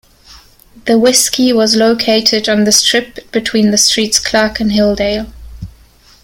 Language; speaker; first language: English; non-native, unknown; German